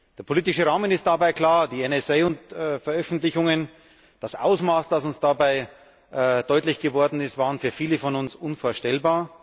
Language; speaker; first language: German; native; German